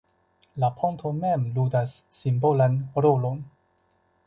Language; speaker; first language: Esperanto; non-native, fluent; Chinese